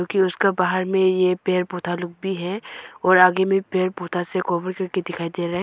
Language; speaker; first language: Hindi; non-native, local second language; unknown